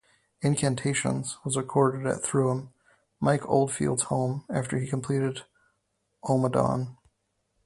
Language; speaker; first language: English; native; English